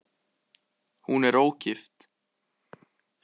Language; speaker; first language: Icelandic; native; Icelandic